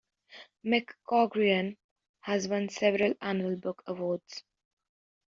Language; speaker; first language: English; native; English